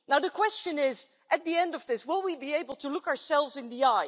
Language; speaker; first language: English; non-native, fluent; Dutch